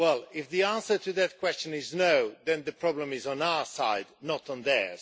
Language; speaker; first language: English; non-native, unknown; Swedish